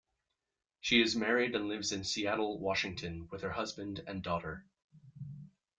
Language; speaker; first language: English; native; English